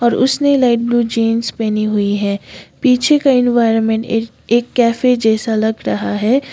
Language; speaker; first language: Hindi; non-native, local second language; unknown